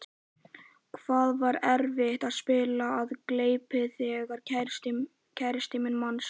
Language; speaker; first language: Icelandic; native; Icelandic